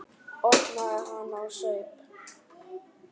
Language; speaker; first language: Icelandic; native; Icelandic